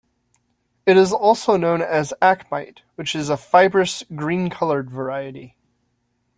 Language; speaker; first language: English; native; English